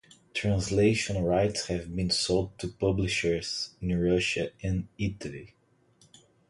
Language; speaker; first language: English; non-native, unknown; Portuguese